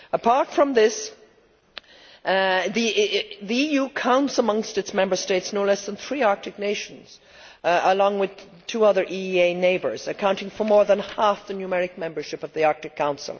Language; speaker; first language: English; native; English